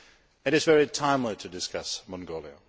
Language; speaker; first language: English; non-native, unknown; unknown